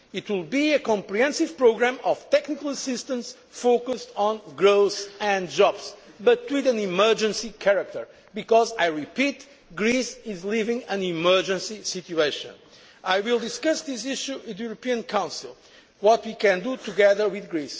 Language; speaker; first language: English; non-native, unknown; Portuguese